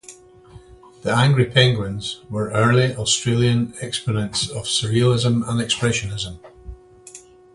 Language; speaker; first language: English; native; English